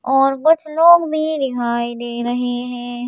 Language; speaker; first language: Hindi; native; Hindi